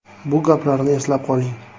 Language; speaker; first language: Uzbek; native; Uzbek